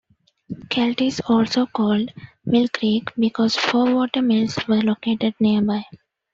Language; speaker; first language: English; non-native, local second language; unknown